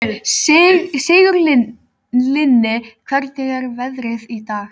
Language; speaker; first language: Icelandic; native; Icelandic